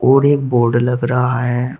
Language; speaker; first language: Hindi; native; Hindi